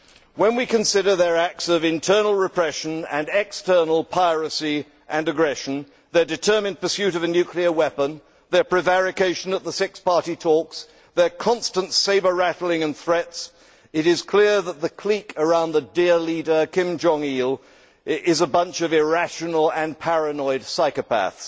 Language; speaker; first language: English; native; English